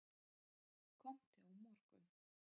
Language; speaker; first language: Icelandic; non-native, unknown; Polish